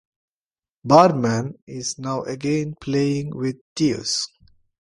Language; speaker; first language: English; non-native, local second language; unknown